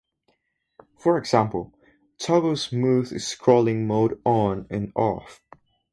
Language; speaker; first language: English; non-native, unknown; Spanish